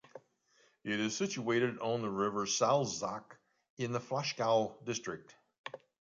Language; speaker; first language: English; native; English